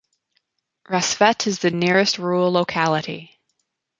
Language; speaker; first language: English; native; English